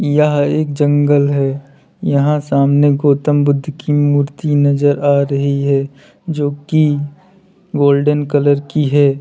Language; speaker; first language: Hindi; native; Hindi